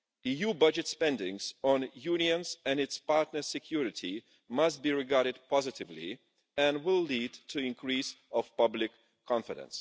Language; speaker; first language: English; non-native, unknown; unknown